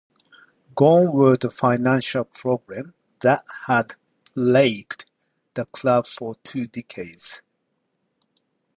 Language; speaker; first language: English; non-native, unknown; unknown